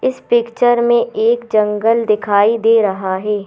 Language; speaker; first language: Hindi; native; Hindi